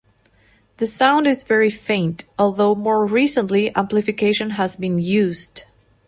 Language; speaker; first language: English; non-native, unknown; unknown